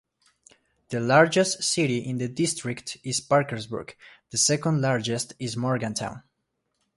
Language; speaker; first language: English; native; English